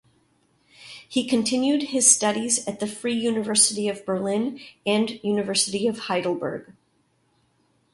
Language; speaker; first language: English; native; English